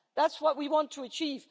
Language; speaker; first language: English; non-native, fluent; Dutch